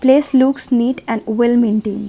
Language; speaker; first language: English; non-native, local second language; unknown